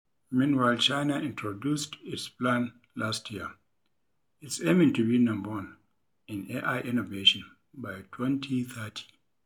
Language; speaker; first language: English; non-native, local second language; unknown